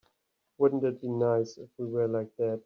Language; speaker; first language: English; native; English